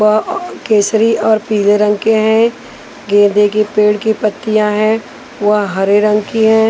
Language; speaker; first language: Hindi; non-native, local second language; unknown